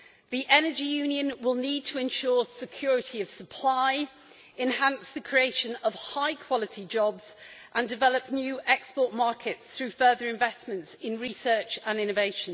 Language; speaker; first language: English; native; English